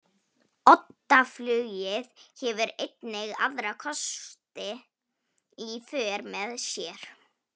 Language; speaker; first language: Icelandic; non-native, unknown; Polish